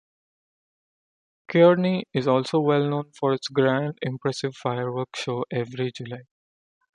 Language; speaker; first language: English; non-native, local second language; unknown